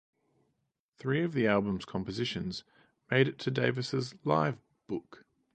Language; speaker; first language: English; native; English